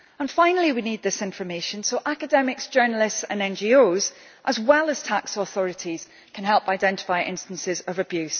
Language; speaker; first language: English; native; English